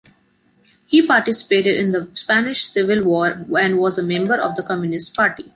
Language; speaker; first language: English; non-native, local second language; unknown